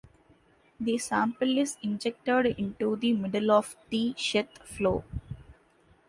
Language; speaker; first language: English; non-native, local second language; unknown